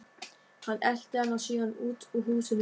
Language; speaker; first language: Icelandic; non-native, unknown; German